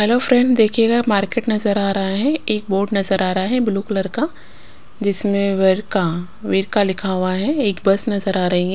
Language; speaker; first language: Hindi; non-native, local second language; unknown